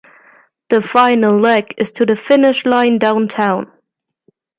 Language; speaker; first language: English; non-native, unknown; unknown